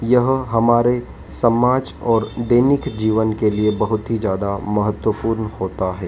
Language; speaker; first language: Hindi; native; Hindi